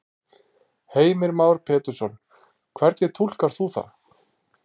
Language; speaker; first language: Icelandic; native; Icelandic